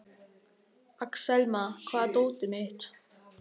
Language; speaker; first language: Icelandic; non-native, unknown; German